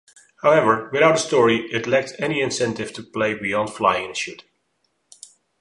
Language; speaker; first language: English; non-native, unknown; Dutch